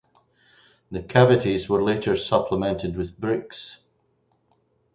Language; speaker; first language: English; native; English